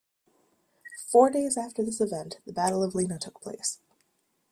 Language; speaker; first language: English; native; English